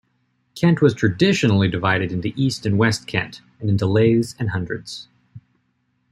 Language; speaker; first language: English; native; English